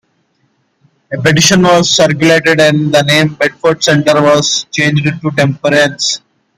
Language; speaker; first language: English; non-native, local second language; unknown